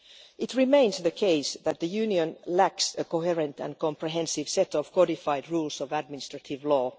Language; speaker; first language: English; non-native, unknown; Finnish